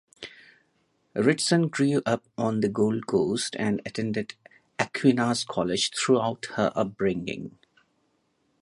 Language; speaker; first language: English; non-native, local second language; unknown